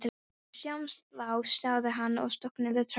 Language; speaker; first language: Icelandic; non-native, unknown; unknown